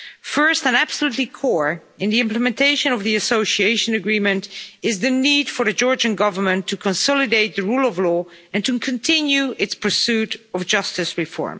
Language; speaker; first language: English; non-native, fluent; Dutch